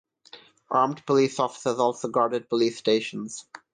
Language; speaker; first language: English; non-native, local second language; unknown